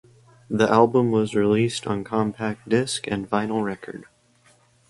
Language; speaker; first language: English; native; English